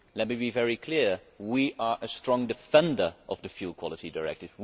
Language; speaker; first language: English; non-native, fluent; Dutch